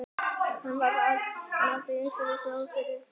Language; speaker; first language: Icelandic; native; Icelandic